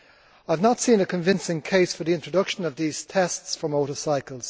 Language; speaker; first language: English; native; English